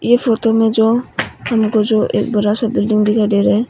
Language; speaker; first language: Hindi; non-native, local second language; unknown